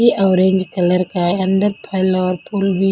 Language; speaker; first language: Hindi; non-native, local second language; Punjabi